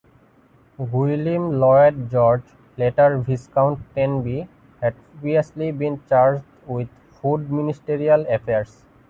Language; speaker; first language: English; non-native, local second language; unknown